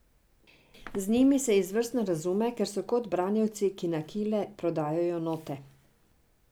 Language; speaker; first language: Slovenian; non-native, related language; Serbian